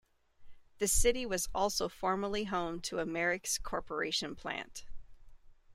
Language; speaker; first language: English; native; English